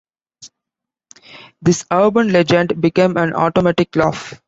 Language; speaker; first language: English; non-native, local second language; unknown